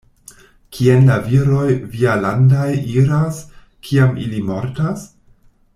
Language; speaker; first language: Esperanto; non-native, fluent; German